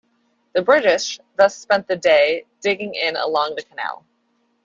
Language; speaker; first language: English; native; English